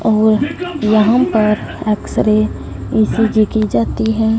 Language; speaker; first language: Hindi; non-native, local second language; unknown